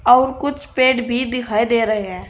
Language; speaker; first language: Hindi; native; Hindi